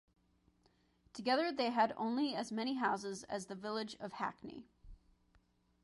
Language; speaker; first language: English; native; English